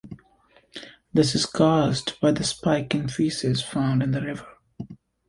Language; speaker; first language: English; native; English